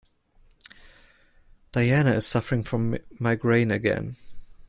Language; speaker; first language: English; non-native, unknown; German